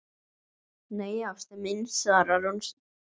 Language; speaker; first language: Icelandic; native; Icelandic